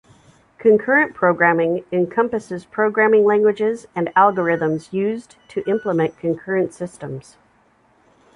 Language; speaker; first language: English; native; English